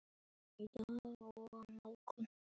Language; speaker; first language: Icelandic; native; Icelandic